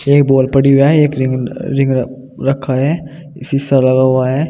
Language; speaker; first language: Hindi; native; Hindi